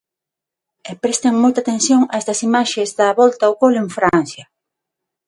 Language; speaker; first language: Galician; non-native, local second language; Spanish